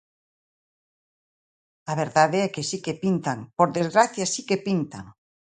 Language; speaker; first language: Galician; native; Galician